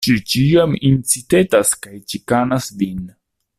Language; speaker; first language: Esperanto; non-native, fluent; Italian